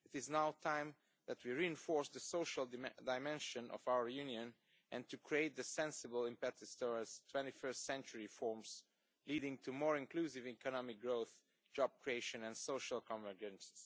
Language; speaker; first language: English; non-native, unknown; Romanian